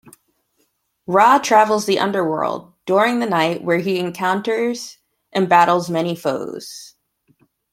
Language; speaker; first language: English; native; English